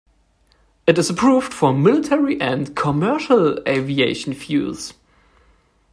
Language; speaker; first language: English; non-native, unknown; German